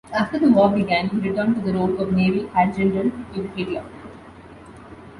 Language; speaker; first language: English; non-native, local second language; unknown